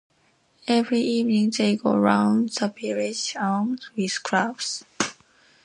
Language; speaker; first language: English; non-native, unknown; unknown